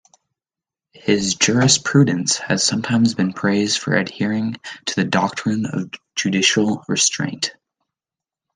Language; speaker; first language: English; native; English